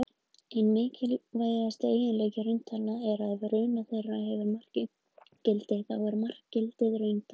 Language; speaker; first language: Icelandic; native; Icelandic